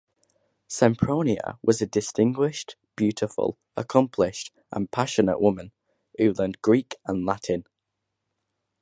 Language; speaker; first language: English; native; English